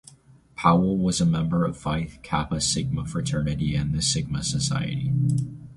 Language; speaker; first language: English; native; English